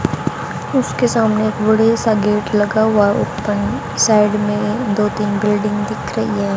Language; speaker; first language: Hindi; native; Hindi